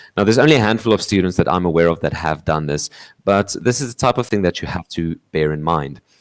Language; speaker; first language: English; non-native, local second language; Afrikaans